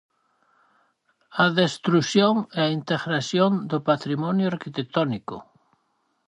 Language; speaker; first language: Galician; native; Galician